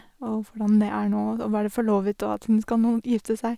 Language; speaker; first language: Norwegian; non-native, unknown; English